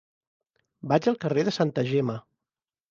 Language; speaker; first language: Catalan; native; Catalan